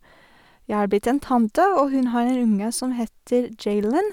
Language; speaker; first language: Norwegian; non-native, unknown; English